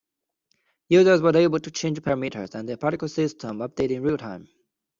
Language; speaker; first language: English; non-native, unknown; Chinese